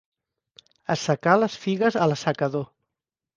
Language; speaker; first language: Catalan; native; Catalan